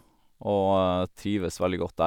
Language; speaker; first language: Norwegian; native; Norwegian